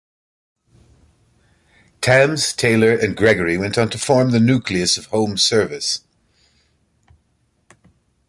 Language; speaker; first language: English; native; English